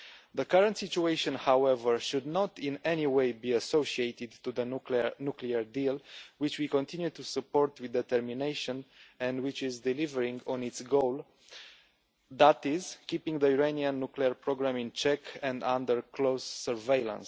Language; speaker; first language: English; non-native, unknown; Romanian